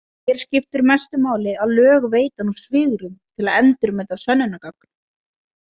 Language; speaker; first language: Icelandic; native; Icelandic